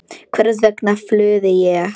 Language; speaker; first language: Icelandic; non-native, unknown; Polish